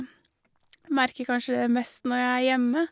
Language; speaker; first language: Norwegian; native; Norwegian